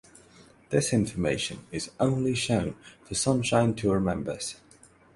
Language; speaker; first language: English; non-native, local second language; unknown